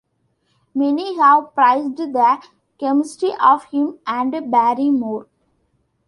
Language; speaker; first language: English; non-native, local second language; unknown